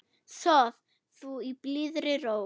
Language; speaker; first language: Icelandic; non-native, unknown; German